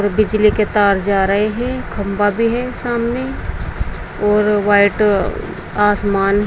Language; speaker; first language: Hindi; native; Hindi